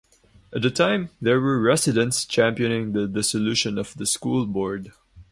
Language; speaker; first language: English; non-native, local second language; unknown